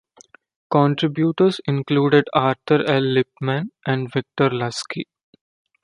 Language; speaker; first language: English; non-native, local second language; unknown